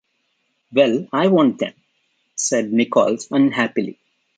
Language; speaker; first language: English; non-native, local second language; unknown